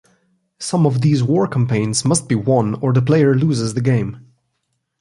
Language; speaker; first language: English; non-native, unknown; Slovenian